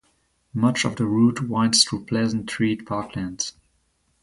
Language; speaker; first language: English; non-native, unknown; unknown